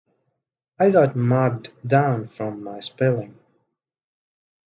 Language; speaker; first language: English; non-native, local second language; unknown